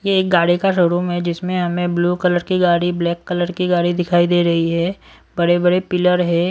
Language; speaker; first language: Hindi; non-native, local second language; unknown